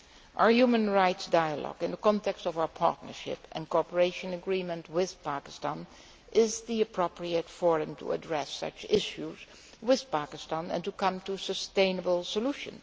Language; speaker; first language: English; non-native, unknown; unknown